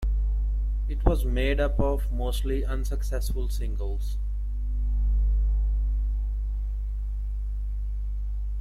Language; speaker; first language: English; non-native, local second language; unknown